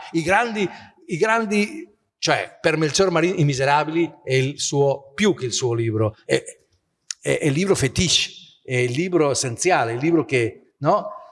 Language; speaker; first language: Italian; non-native, fluent; Spanish